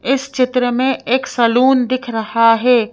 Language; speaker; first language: Hindi; native; Hindi